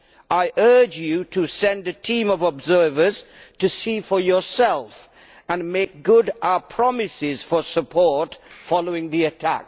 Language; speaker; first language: English; native; English